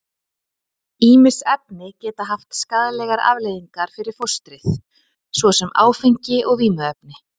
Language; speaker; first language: Icelandic; native; Icelandic